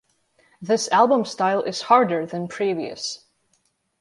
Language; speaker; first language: English; non-native, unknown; Latvian